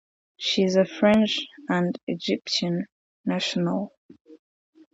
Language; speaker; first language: English; non-native, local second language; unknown